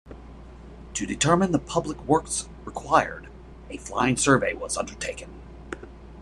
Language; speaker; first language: English; native; English